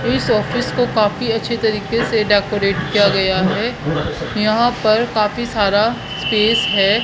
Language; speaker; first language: Hindi; native; Hindi